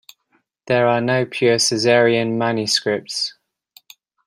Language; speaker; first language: English; native; English